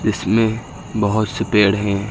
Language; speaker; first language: Hindi; native; Hindi